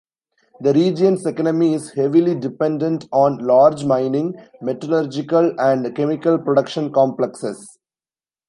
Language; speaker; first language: English; non-native, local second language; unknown